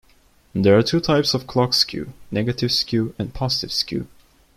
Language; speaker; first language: English; non-native, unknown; Turkish